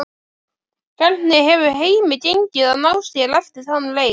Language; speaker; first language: Icelandic; native; Icelandic